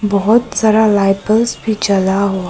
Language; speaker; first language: Hindi; early bilingual, other home language; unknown